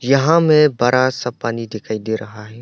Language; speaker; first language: Hindi; non-native, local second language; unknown